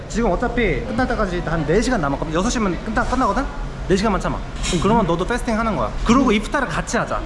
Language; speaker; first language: Korean; native; Korean